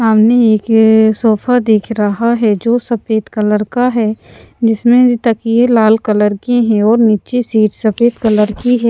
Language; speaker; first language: Hindi; non-native, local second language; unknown